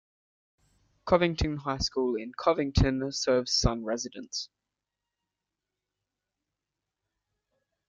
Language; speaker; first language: English; native; English